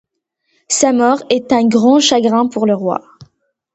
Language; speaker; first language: French; non-native, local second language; Arabic